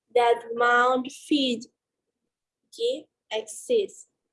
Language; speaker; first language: English; non-native, learner; Spanish